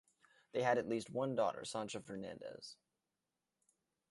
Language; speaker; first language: English; native; English